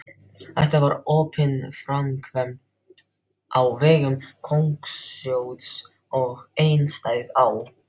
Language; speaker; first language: Icelandic; non-native, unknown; Filipino